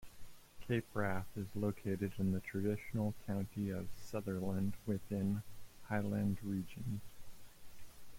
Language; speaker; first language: English; native; English